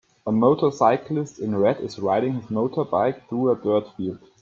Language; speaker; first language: English; native; English